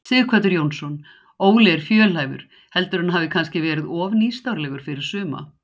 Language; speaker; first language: Icelandic; native; Icelandic